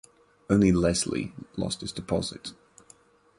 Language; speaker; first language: English; native; English